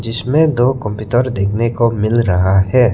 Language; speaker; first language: Hindi; non-native, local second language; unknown